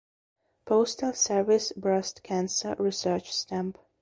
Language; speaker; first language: English; non-native, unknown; Belarusian